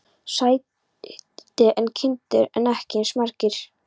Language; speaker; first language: Icelandic; non-native, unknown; Polish